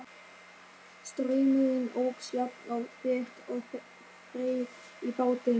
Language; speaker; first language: Icelandic; non-native, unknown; German